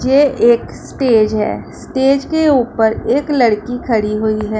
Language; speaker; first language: Hindi; non-native, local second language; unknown